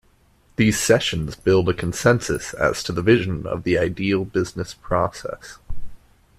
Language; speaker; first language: English; native; English